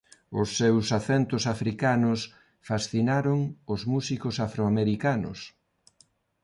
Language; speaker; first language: Galician; non-native, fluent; Spanish